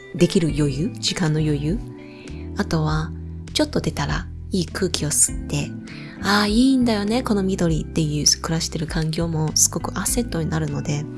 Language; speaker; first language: Japanese; non-native, fluent; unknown